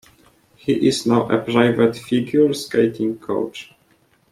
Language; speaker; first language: English; non-native, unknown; Polish